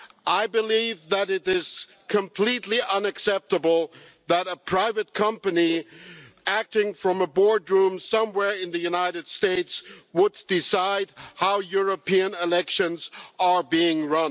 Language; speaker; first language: English; non-native, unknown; German